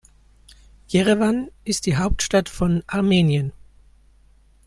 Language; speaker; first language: German; native; German